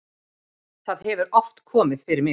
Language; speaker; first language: Icelandic; native; Icelandic